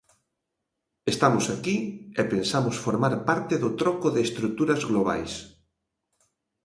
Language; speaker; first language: Galician; native; Galician